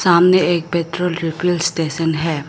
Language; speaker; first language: Hindi; non-native, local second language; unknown